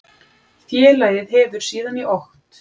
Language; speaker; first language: Icelandic; native; Icelandic